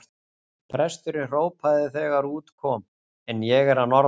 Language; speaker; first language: Icelandic; native; Icelandic